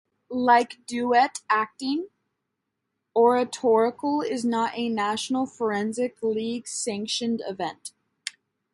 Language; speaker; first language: English; native; English